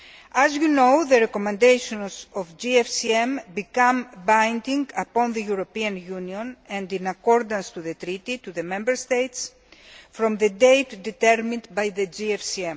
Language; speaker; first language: English; non-native, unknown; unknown